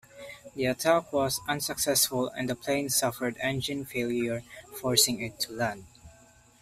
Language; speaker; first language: English; non-native, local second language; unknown